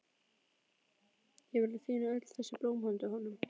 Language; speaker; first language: Icelandic; native; Icelandic